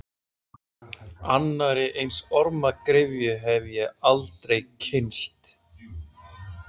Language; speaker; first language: Icelandic; native; Icelandic